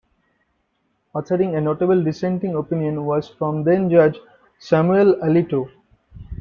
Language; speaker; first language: English; non-native, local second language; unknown